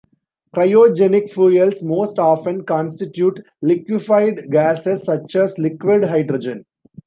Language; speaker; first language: English; non-native, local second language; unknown